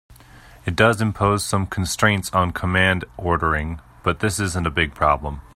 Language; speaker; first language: English; native; English